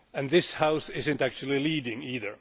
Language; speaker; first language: English; non-native, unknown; Finnish